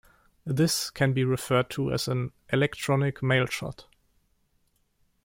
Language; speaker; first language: English; non-native, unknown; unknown